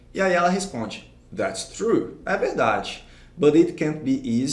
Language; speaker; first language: English; non-native, fluent; Portuguese